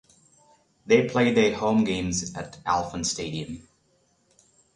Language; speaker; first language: English; non-native, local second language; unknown